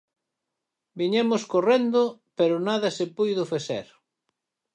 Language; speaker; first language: Galician; native; Galician